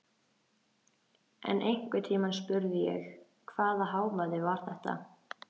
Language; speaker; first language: Icelandic; native; Icelandic